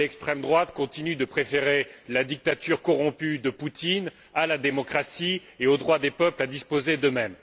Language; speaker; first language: French; native; French